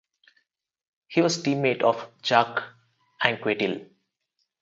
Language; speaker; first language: English; non-native, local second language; Telugu